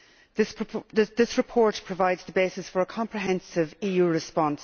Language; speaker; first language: English; native; English